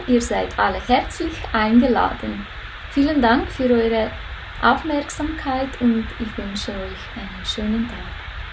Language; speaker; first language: German; non-native, fluent; Macedonian